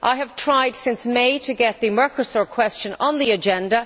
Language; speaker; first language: English; native; English